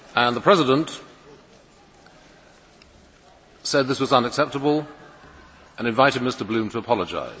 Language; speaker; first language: English; native; English